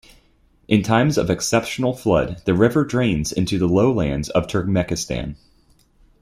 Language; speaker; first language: English; native; English